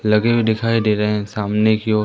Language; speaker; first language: Hindi; native; Hindi